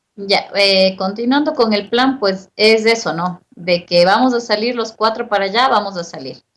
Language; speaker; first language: Spanish; native; Spanish